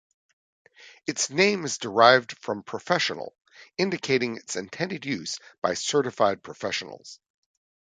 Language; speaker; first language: English; native; English